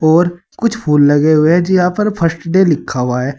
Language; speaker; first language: Hindi; native; Hindi